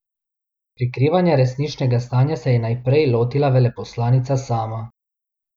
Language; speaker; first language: Slovenian; non-native, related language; Bosnian